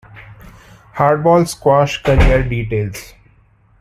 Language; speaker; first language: English; non-native, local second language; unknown